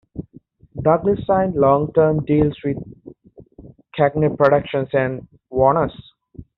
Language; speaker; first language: English; native; English